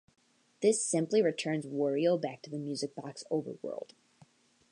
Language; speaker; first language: English; native; English